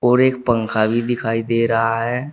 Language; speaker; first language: Hindi; native; Hindi